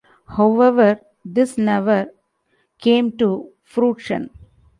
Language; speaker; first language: English; non-native, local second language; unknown